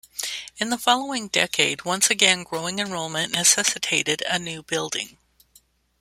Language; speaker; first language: English; native; English